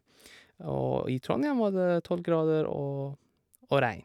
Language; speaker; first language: Norwegian; non-native, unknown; Persian